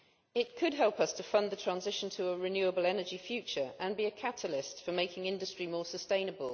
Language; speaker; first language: English; native; English